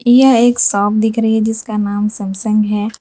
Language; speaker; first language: Hindi; non-native, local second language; Gujarati